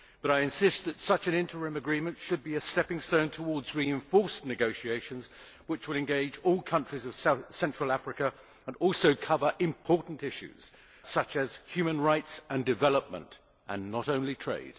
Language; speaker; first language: English; native; English